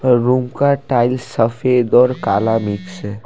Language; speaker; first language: Hindi; non-native, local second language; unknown